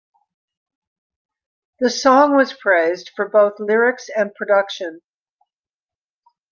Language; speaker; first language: English; native; English